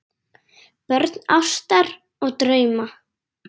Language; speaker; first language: Icelandic; native; Icelandic